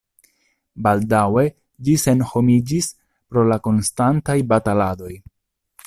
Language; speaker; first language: Esperanto; non-native, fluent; Italian